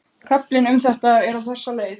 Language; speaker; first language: Icelandic; native; Icelandic